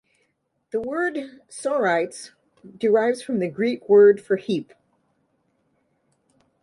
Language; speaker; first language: English; native; English